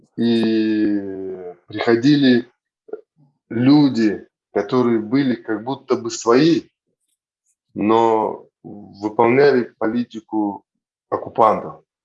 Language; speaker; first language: Russian; native; Russian